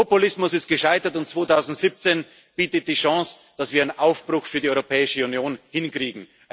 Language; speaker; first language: German; native; German